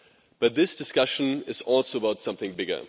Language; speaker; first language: English; non-native, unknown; German